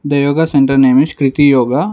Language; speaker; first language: English; non-native, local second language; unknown